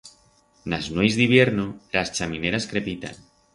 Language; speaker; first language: Aragonese; non-native, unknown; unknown